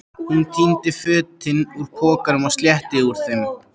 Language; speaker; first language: Icelandic; native; Icelandic